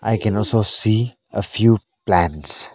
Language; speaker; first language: English; non-native, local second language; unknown